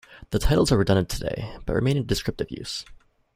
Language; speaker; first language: English; native; English